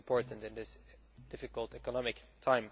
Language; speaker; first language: English; non-native, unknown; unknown